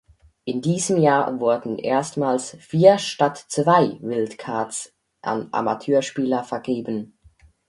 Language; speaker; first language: German; native; German